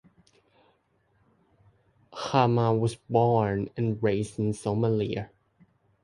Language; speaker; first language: English; non-native, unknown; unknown